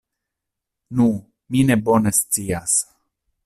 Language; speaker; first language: Esperanto; non-native, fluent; Italian